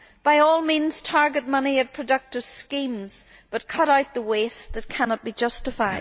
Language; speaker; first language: English; native; English